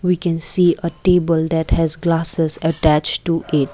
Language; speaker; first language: English; non-native, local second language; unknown